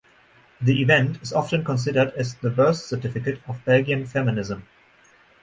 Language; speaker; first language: English; non-native, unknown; German